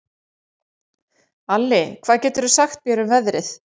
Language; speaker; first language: Icelandic; native; Icelandic